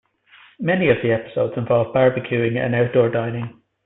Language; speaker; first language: English; native; English